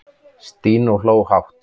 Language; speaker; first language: Icelandic; native; Icelandic